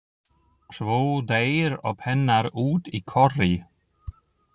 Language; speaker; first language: Icelandic; non-native, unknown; German